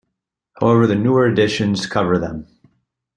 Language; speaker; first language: English; native; English